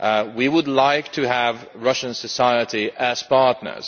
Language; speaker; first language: English; non-native, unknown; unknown